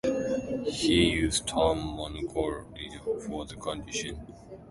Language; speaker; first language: English; non-native, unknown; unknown